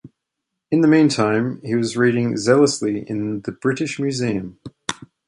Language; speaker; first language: English; native; English